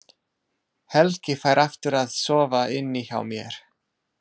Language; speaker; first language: Icelandic; non-native, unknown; English